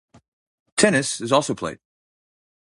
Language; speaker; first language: English; native; English